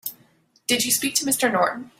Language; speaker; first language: English; native; English